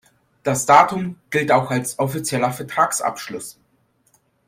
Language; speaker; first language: German; non-native, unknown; Polish